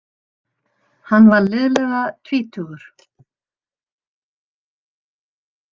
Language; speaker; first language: Icelandic; native; Icelandic